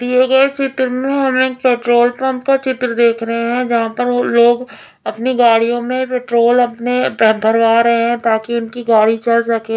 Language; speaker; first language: Hindi; non-native, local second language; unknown